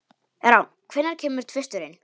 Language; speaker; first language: Icelandic; non-native, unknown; Polish